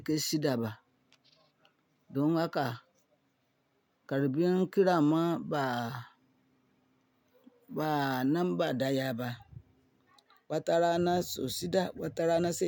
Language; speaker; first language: Hausa; non-native, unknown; Yoruba